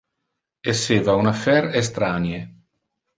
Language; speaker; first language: Interlingua; non-native, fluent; Italian